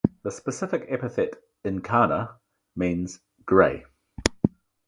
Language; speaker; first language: English; native; English